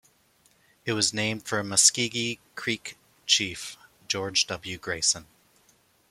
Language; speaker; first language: English; native; English